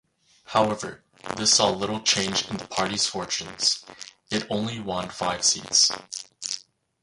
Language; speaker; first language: English; native; English